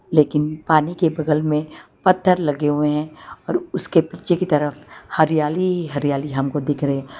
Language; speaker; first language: Hindi; non-native, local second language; Gujarati